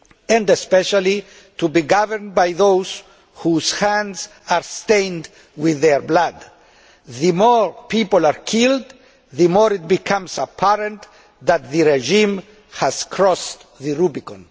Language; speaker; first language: English; non-native, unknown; Greek